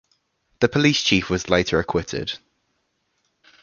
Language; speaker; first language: English; native; English